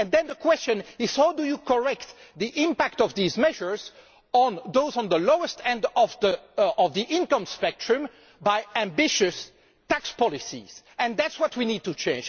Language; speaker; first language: English; non-native, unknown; French